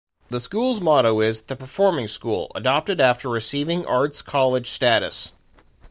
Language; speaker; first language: English; native; English